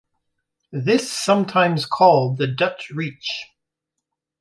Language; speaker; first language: English; native; English